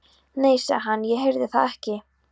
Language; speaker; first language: Icelandic; non-native, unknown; Polish